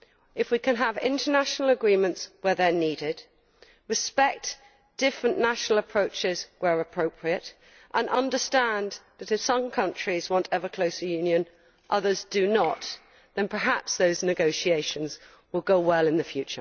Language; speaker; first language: English; native; English